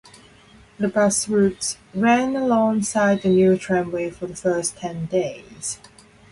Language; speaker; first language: English; non-native, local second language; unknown